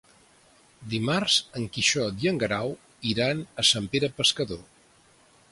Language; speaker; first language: Catalan; native; Catalan